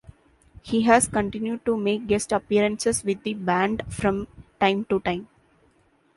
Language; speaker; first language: English; non-native, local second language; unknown